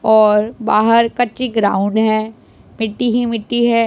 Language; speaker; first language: Hindi; non-native, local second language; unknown